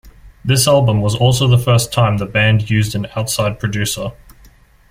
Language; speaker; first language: English; native; English